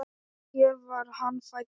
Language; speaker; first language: Icelandic; non-native, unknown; Thai